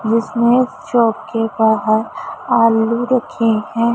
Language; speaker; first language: Hindi; non-native, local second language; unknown